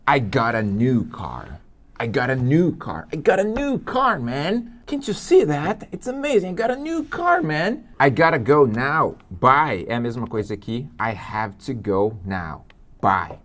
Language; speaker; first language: English; non-native, fluent; Portuguese